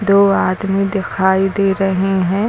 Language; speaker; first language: Hindi; native; Hindi